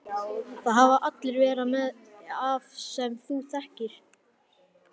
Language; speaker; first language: Icelandic; native; Icelandic